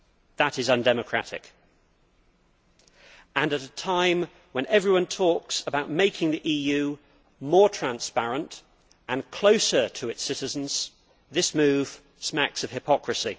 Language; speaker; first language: English; native; English